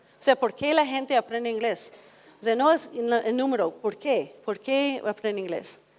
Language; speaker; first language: Spanish; non-native, fluent; English